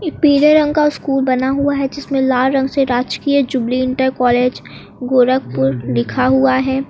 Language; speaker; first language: Hindi; native; Hindi